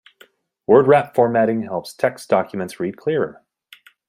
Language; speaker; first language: English; native; English